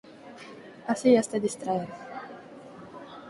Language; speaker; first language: Galician; non-native, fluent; Spanish